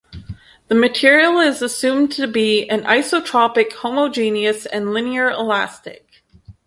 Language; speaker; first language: English; native; English